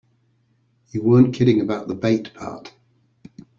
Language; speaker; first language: English; native; English